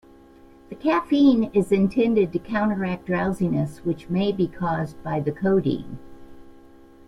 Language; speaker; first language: English; native; English